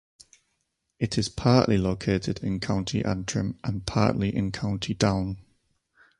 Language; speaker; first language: English; native; English